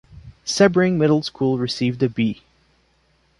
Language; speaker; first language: English; non-native, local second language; French